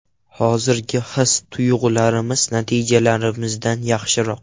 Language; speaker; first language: Uzbek; non-native, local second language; Russian